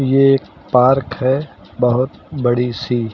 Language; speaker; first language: Hindi; native; Hindi